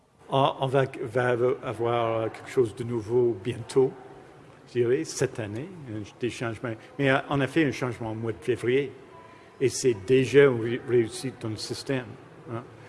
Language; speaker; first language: French; non-native, fluent; English